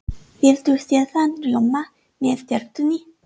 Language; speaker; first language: Icelandic; non-native, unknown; English